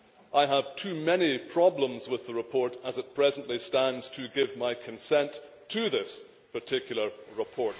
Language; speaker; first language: English; native; English